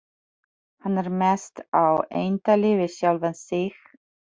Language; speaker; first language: Icelandic; non-native, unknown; Polish